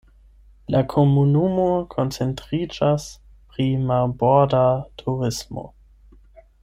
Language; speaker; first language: Esperanto; non-native, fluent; German